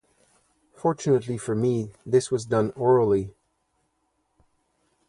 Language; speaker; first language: English; native; English